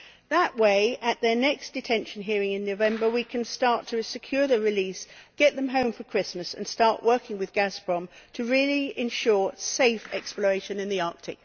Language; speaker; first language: English; native; English